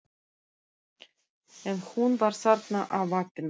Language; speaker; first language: Icelandic; non-native, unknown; Russian